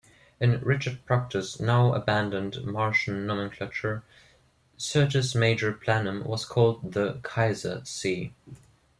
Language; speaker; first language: English; non-native, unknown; German